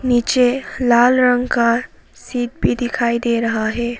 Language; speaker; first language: Hindi; non-native, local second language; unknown